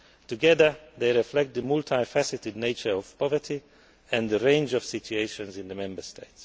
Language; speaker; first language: English; non-native, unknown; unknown